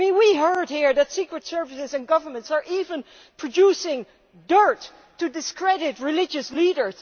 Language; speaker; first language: English; non-native, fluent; Dutch